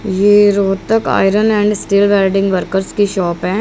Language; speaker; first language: Hindi; native; Hindi